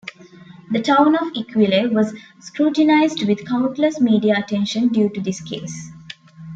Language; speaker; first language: English; non-native, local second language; Tamil